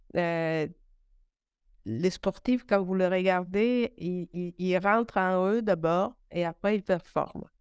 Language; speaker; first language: French; non-native, fluent; Italian